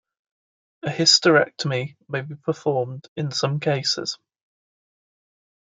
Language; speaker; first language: English; native; English